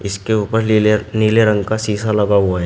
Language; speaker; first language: Hindi; native; Hindi